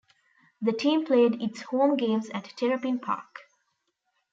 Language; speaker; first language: English; non-native, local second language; Tamil